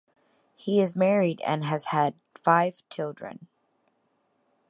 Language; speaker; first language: English; native; English